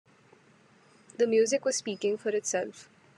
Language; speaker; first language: English; non-native, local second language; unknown